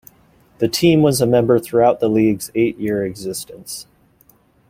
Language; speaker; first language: English; native; English